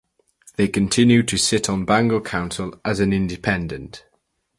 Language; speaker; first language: English; native; English